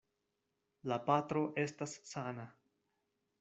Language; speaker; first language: Esperanto; non-native, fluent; Spanish